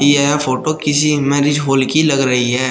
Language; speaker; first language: Hindi; native; Hindi